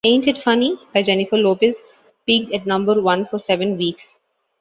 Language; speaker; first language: English; non-native, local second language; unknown